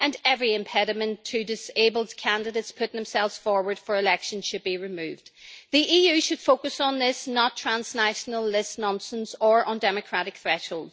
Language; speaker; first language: English; native; English